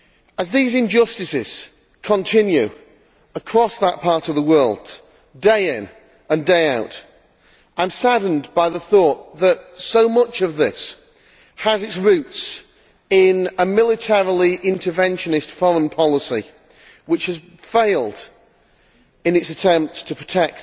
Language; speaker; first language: English; native; English